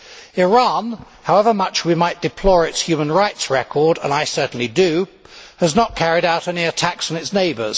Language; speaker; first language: English; native; English